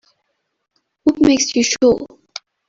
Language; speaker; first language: English; non-native, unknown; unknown